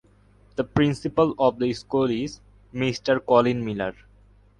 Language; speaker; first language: English; non-native, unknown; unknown